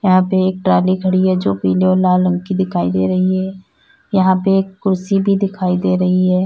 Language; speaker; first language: Hindi; native; Hindi